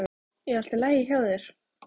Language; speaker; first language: Icelandic; native; Icelandic